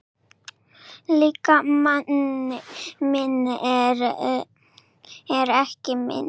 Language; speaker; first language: Icelandic; non-native, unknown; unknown